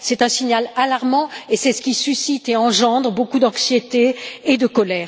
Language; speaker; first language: French; native; French